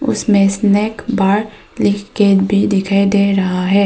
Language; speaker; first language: Hindi; early bilingual, other home language; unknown